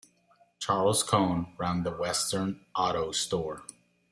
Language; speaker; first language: English; non-native, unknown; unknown